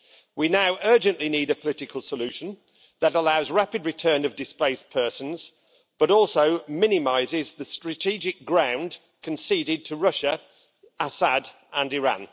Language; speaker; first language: English; native; English